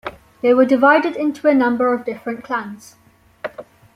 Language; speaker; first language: English; native; English